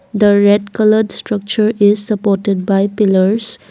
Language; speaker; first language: English; non-native, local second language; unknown